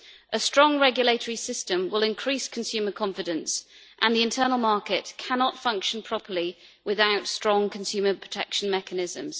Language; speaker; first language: English; native; English